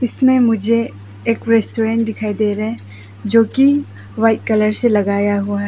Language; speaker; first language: Hindi; non-native, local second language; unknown